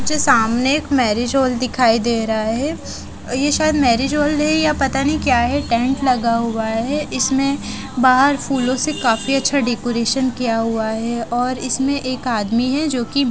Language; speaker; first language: Hindi; native; Hindi